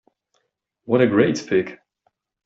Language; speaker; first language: English; non-native, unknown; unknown